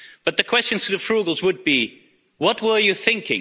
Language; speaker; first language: English; non-native, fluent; Dutch